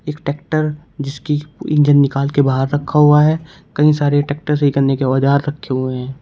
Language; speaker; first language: Hindi; native; Hindi